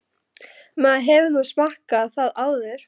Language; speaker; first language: Icelandic; non-native, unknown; Polish